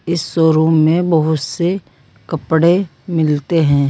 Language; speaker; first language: Hindi; native; Hindi